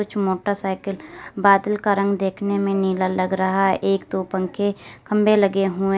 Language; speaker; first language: Hindi; native; Hindi